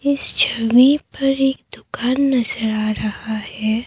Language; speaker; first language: Hindi; non-native, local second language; Assamese